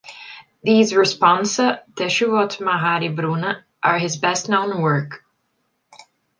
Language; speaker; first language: English; non-native, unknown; Portuguese